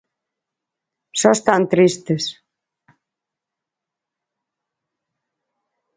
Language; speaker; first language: Galician; native; Galician